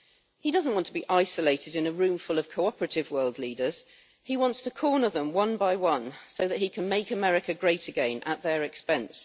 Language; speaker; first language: English; native; English